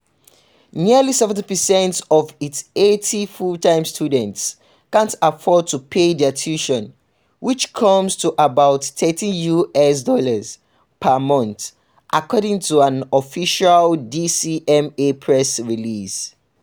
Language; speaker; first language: English; non-native, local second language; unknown